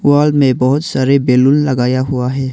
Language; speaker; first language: Hindi; non-native, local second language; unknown